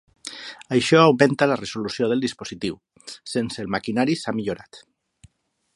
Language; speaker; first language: Catalan; non-native, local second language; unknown